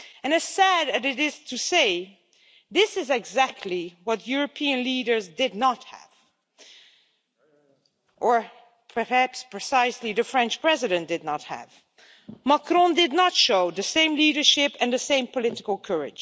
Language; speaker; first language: English; non-native, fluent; Dutch